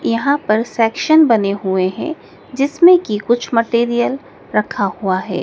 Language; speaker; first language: Hindi; native; Hindi